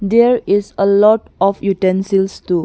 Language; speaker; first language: English; non-native, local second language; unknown